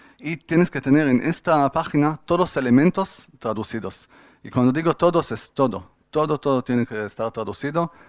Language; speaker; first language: Spanish; non-native, fluent; Hebrew